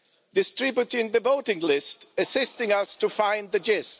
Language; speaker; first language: English; non-native, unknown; German